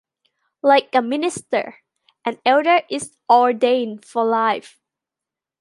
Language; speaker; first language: English; non-native, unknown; Thai